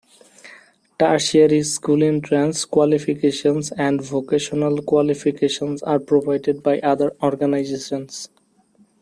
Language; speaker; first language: English; non-native, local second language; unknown